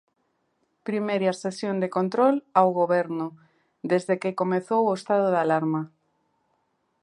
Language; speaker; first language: Galician; native; Galician